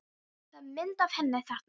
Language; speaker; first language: Icelandic; non-native, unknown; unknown